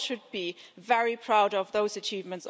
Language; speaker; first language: English; non-native, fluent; German